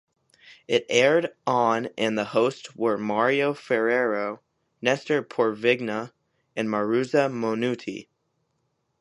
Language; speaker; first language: English; native; English